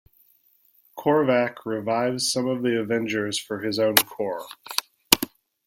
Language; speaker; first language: English; native; English